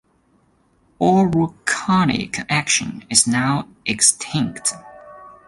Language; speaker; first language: English; non-native, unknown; Chinese